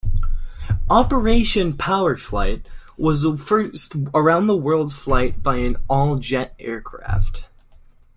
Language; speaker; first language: English; native; English